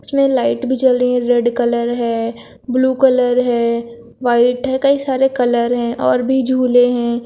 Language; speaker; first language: Hindi; native; Hindi